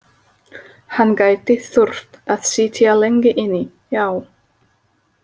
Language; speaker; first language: Icelandic; non-native, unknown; Slovak